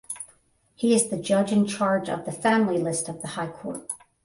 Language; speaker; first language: English; native; English